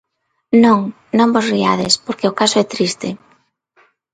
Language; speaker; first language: Galician; non-native, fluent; Spanish